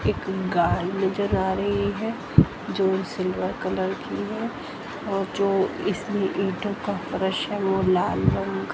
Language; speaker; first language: Hindi; native; Hindi